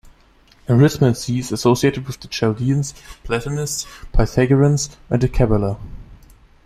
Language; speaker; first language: English; non-native, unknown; German